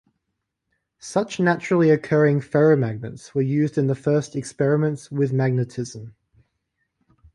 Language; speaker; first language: English; native; English